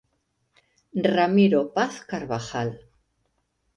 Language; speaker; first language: Galician; native; Galician